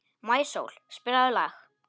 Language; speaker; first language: Icelandic; non-native, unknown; Polish